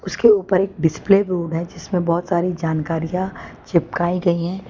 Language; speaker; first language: Hindi; non-native, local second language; Gujarati